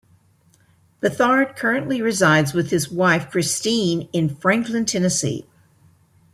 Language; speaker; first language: English; native; English